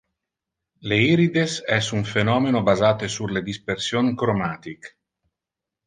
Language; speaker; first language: Interlingua; non-native, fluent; Italian